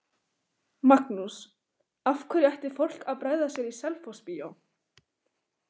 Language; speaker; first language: Icelandic; native; Icelandic